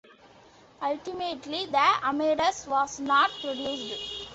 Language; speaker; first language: English; non-native, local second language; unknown